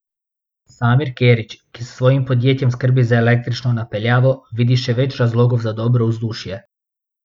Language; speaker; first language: Slovenian; non-native, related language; Bosnian